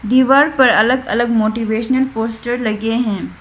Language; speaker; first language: Hindi; non-native, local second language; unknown